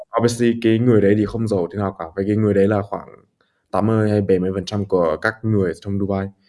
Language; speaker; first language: Vietnamese; early bilingual, heritage; Vietnamese